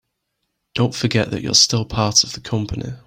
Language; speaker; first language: English; native; English